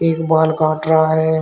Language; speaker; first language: Hindi; native; Hindi